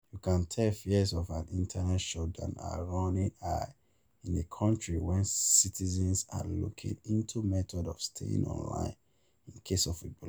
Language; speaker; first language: English; non-native, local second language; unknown